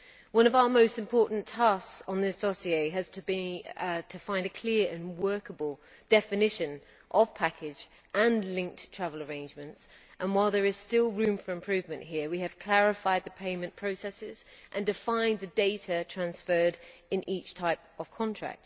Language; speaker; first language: English; native; English